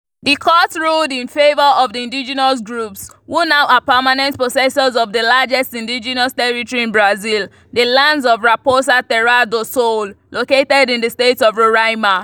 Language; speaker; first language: English; non-native, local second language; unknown